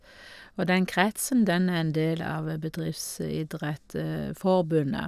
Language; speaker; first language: Norwegian; native; Norwegian